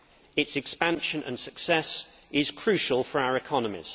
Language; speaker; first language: English; native; English